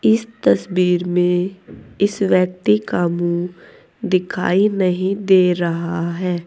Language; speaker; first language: Hindi; native; Hindi